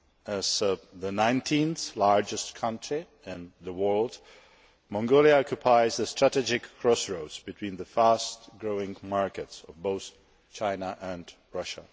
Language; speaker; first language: English; non-native, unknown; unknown